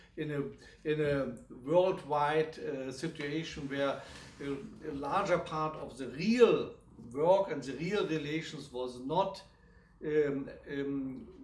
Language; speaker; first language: English; non-native, fluent; German